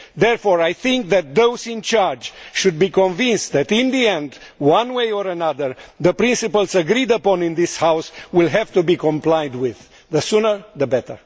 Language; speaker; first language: English; non-native, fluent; Romanian